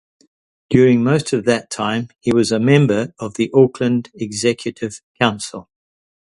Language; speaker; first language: English; non-native, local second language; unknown